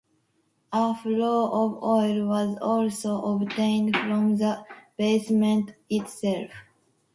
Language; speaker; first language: English; non-native, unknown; Japanese